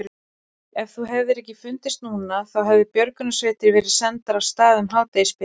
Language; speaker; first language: Icelandic; native; Icelandic